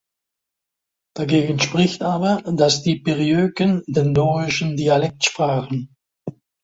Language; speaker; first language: German; non-native, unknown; Dutch